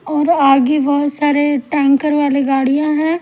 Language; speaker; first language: Hindi; non-native, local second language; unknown